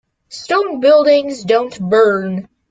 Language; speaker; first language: English; native; English